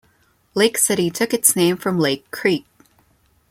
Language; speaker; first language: English; non-native, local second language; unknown